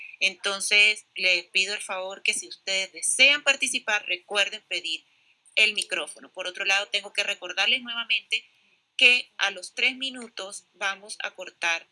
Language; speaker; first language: Spanish; native; Spanish